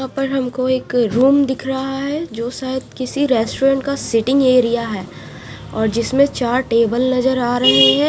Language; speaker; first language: Hindi; non-native, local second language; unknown